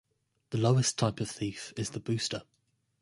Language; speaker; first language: English; native; English